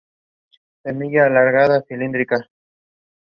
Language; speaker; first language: English; non-native, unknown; Spanish